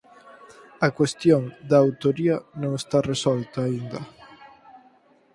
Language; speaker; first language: Galician; native; Galician